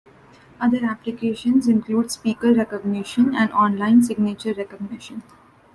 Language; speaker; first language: English; non-native, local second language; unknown